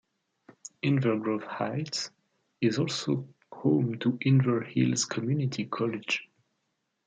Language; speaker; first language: English; non-native, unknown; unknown